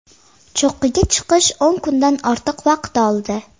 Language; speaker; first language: Uzbek; native; Uzbek